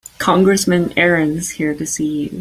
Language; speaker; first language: English; native; English